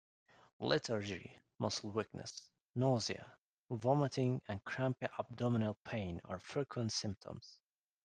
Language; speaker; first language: English; non-native, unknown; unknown